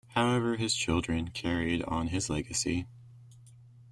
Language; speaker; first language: English; native; English